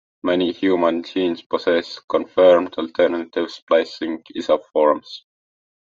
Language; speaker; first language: English; non-native, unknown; Estonian